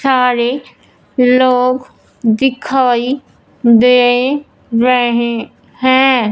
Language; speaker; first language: Hindi; non-native, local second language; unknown